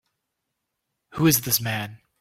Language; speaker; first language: English; native; English